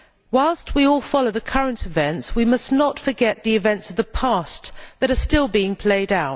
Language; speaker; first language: English; native; English